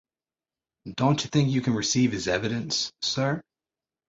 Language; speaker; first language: English; native; English